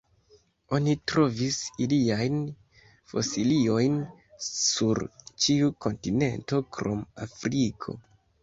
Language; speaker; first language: Esperanto; non-native, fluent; Kinyarwanda